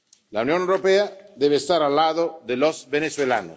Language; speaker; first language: Spanish; non-native, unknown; Italian